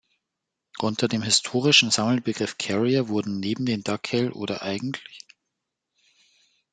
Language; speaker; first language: German; native; German